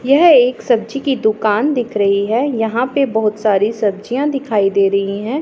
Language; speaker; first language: Hindi; non-native, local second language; Punjabi